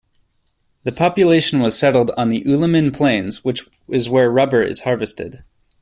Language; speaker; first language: English; native; English